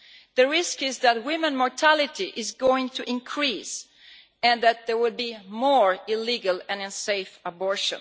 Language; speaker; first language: English; non-native, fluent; Italian